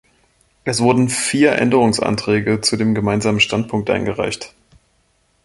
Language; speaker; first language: German; native; German